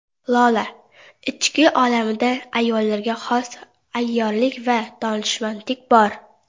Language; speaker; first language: Uzbek; non-native, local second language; Kara-Kalpak